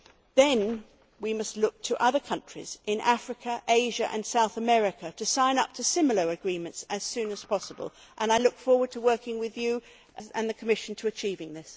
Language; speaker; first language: English; native; English